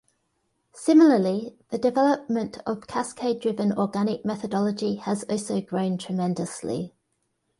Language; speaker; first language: English; native; English